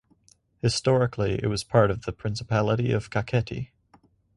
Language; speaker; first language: English; native; English